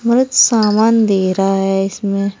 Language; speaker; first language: Hindi; native; Hindi